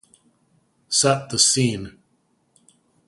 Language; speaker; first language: English; native; English